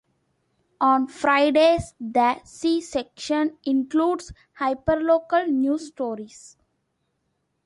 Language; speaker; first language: English; non-native, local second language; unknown